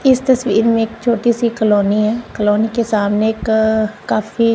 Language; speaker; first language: Hindi; non-native, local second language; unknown